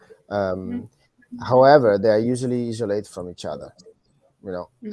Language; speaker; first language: English; non-native, fluent; Italian